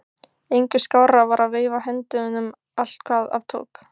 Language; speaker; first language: Icelandic; native; Icelandic